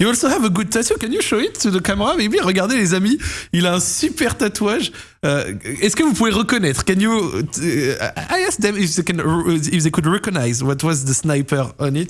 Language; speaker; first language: English; non-native, fluent; French